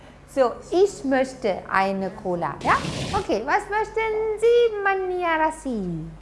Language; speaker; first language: German; native; German